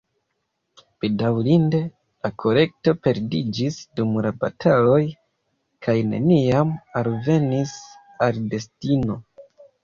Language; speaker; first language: Esperanto; non-native, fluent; Kinyarwanda